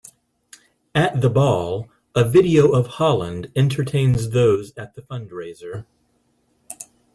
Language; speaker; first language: English; non-native, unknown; Spanish